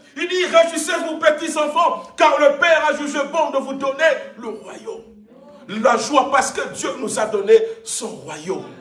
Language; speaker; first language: French; non-native, local second language; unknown